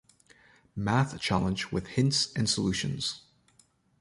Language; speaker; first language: English; native; English